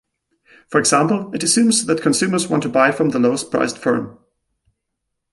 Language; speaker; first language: English; non-native, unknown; German